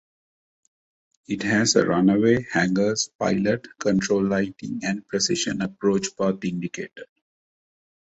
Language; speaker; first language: English; non-native, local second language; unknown